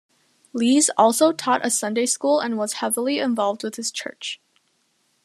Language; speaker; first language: English; native; English